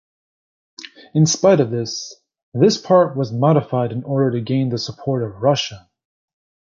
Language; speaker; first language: English; native; English